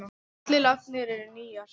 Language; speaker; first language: Icelandic; non-native, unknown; English